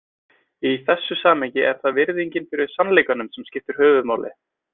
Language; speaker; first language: Icelandic; native; Icelandic